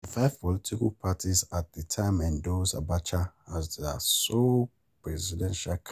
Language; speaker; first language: English; non-native, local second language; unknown